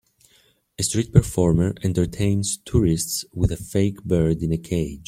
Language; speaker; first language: English; native; English